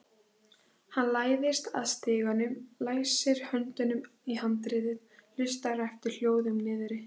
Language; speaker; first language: Icelandic; native; Icelandic